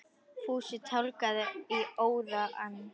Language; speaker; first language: Icelandic; native; Icelandic